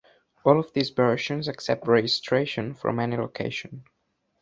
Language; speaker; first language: English; non-native, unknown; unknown